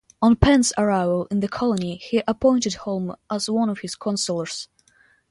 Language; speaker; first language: English; non-native, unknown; Russian